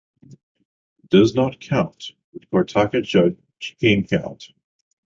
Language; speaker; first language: English; native; English